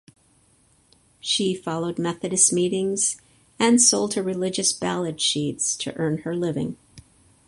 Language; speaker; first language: English; native; English